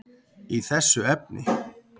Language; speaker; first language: Icelandic; native; Icelandic